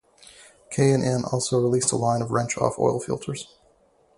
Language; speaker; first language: English; native; English